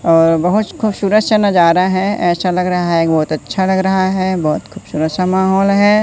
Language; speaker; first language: Hindi; native; Hindi